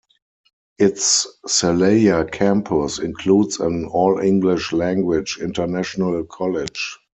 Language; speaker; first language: English; non-native, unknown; German